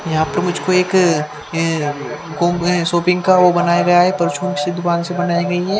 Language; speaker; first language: Hindi; native; Hindi